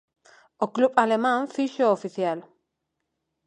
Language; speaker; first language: Galician; non-native, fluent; Spanish